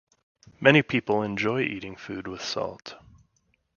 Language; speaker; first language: English; native; English